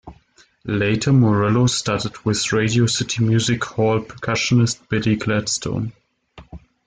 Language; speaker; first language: English; non-native, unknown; German